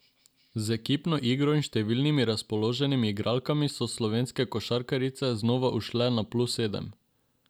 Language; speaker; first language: Slovenian; non-native, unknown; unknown